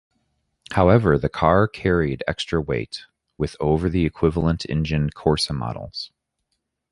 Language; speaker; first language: English; native; English